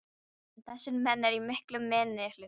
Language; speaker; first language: Icelandic; non-native, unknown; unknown